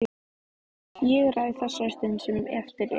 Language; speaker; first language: Icelandic; native; Icelandic